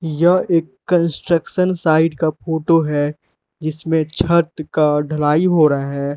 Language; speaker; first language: Hindi; non-native, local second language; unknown